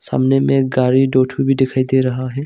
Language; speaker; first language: Hindi; early bilingual, other home language; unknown